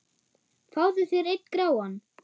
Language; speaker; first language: Icelandic; non-native, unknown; German